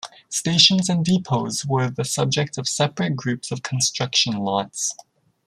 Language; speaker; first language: English; native; English